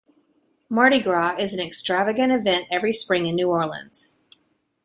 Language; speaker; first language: English; native; English